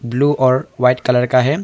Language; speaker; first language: Hindi; early bilingual, other home language; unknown